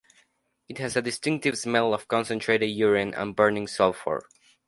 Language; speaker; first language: English; non-native, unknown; Spanish